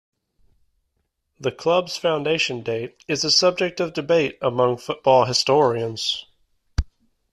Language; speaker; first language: English; native; English